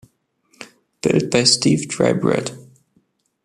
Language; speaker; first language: English; non-native, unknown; German